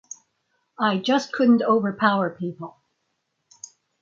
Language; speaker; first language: English; native; English